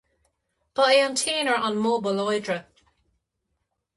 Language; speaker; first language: Irish; non-native, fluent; English